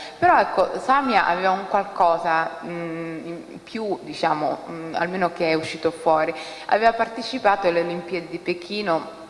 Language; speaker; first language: Italian; early bilingual, other home language; Somali